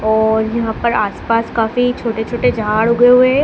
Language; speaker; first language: Hindi; native; Hindi